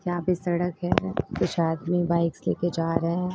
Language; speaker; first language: Hindi; native; Hindi